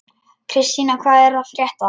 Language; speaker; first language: Icelandic; non-native, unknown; Lithuanian